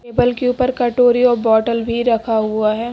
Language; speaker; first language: Hindi; native; Hindi